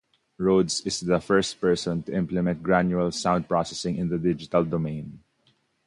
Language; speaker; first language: English; non-native, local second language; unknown